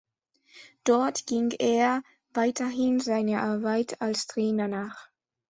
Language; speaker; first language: German; non-native, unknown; Spanish